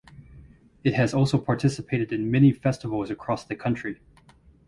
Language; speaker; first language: English; native; English